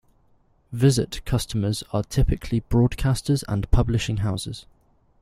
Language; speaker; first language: English; native; English